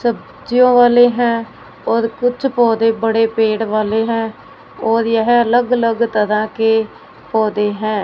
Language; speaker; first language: Hindi; non-native, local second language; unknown